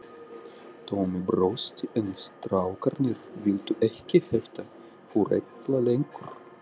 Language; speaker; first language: Icelandic; non-native, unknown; Russian